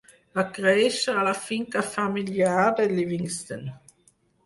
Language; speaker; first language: Catalan; non-native, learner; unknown